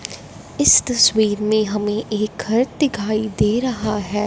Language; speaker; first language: Hindi; non-native, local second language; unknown